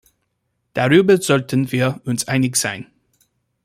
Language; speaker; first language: German; non-native, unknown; English